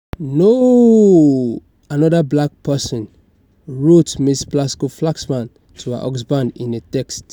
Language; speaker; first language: English; non-native, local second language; Yoruba